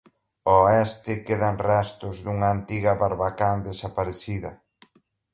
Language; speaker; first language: Galician; native; Galician